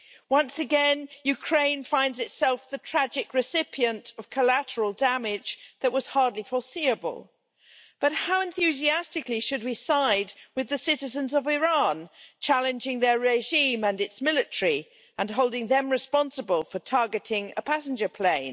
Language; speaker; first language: English; native; English